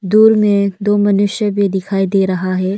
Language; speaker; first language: Hindi; non-native, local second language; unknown